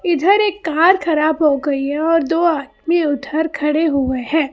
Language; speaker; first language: Hindi; non-native, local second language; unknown